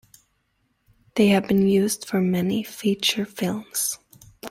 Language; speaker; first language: English; native; English